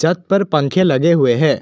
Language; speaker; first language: Hindi; non-native, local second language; Assamese